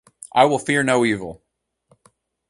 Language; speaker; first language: English; native; English